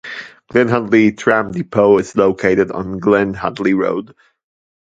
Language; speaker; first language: English; non-native, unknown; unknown